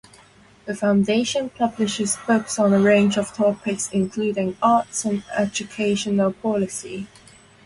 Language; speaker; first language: English; non-native, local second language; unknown